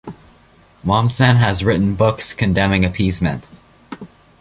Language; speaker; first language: English; native; English